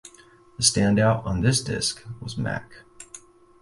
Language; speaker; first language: English; native; English